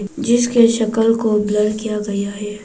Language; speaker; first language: Hindi; non-native, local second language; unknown